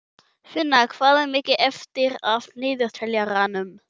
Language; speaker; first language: Icelandic; non-native, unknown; German